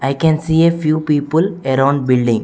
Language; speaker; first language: English; non-native, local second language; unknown